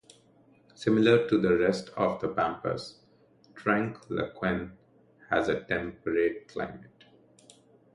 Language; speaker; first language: English; non-native, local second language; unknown